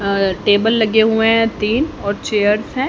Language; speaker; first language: Hindi; native; Hindi